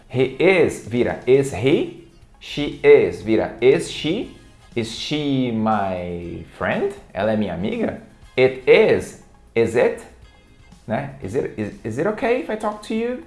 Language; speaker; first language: English; non-native, fluent; Portuguese